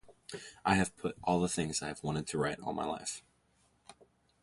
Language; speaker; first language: English; native; English